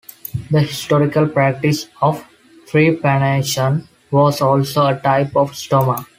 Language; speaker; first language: English; non-native, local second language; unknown